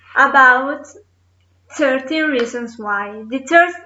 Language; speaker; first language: English; non-native, learner; Italian